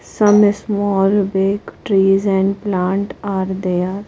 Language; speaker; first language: English; non-native, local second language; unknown